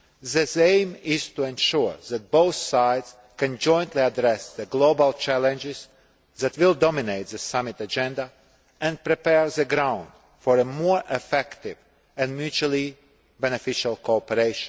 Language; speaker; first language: English; non-native, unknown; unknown